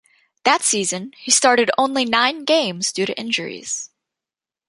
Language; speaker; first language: English; native; English